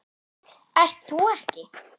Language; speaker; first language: Icelandic; non-native, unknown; German